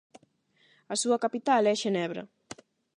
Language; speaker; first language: Galician; non-native, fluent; Spanish